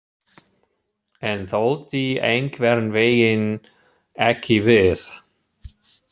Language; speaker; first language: Icelandic; non-native, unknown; German